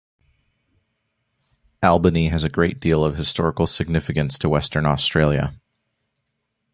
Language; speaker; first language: English; native; English